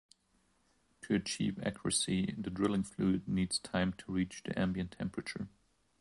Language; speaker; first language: English; non-native, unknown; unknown